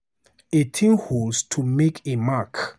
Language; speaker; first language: English; non-native, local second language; Hausa